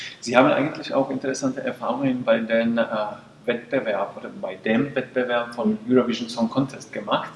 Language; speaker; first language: German; non-native, fluent; Czech